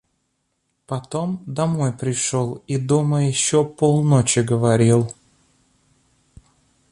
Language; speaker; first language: Russian; native; Russian